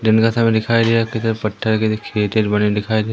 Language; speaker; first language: Hindi; native; Hindi